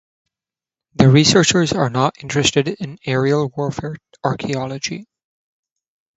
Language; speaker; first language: English; non-native, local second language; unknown